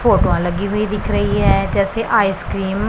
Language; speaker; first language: Hindi; non-native, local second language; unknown